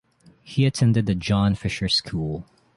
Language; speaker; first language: English; non-native, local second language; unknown